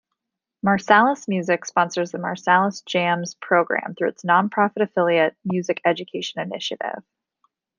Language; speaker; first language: English; native; English